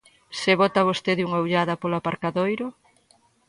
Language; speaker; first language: Galician; native; Galician